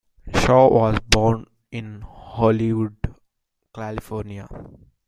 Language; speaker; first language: English; non-native, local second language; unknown